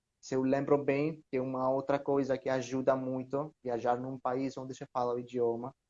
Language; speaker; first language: Portuguese; non-native, learner; Greek